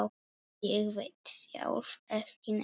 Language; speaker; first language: Icelandic; non-native, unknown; Polish